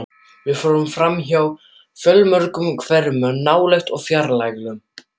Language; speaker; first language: Icelandic; non-native, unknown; German